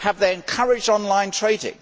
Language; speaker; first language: English; native; English